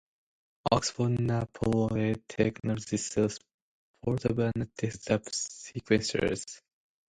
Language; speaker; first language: English; non-native, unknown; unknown